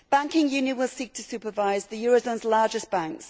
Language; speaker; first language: English; native; English